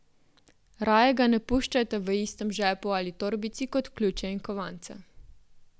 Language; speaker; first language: Slovenian; native; Slovenian